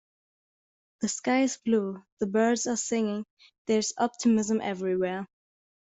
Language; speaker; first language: English; non-native, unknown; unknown